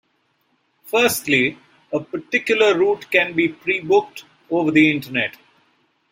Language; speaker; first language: English; non-native, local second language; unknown